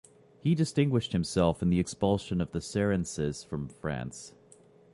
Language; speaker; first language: English; native; English